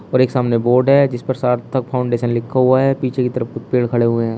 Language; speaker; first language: Hindi; native; Hindi